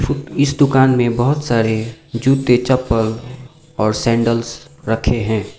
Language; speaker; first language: Hindi; non-native, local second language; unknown